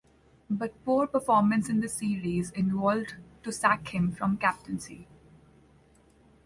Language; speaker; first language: English; non-native, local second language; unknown